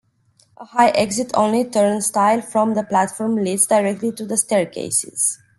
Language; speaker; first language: English; non-native, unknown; Romanian